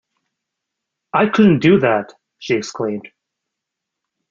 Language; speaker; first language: English; native; English